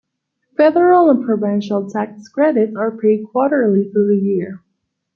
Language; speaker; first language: English; non-native, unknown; Spanish